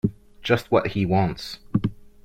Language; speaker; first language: English; non-native, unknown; French